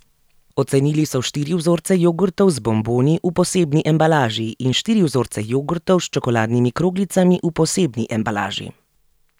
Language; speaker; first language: Slovenian; native; Slovenian